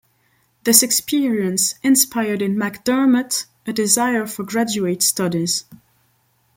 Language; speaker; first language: English; non-native, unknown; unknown